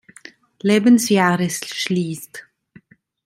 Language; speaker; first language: German; non-native, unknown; Italian